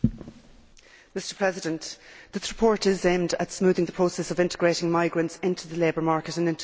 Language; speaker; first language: English; native; English